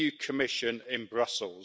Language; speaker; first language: English; native; English